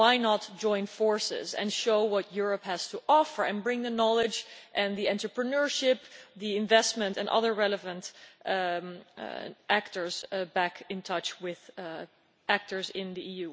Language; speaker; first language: English; non-native, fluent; Dutch